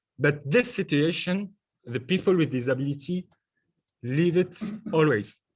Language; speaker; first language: English; non-native, learner; French